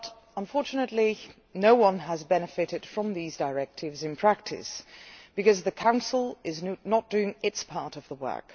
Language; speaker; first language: English; non-native, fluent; Dutch